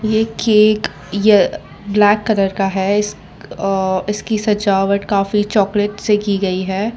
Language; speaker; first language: Hindi; non-native, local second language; Gujarati